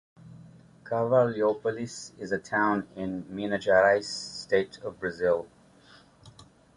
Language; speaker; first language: English; native; English